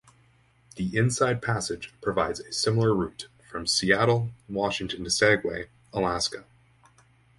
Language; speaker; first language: English; native; English